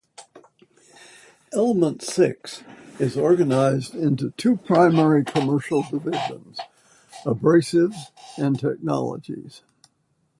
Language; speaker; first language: English; native; English